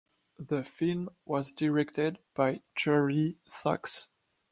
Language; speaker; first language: English; non-native, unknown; French